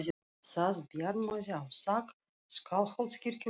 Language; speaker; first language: Icelandic; non-native, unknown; Russian